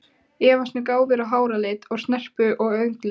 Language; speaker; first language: Icelandic; native; Icelandic